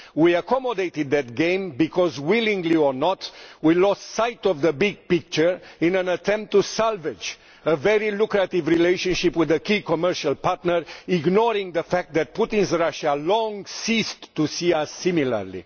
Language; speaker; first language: English; non-native, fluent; Romanian